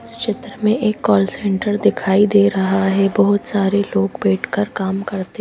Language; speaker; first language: Hindi; native; Hindi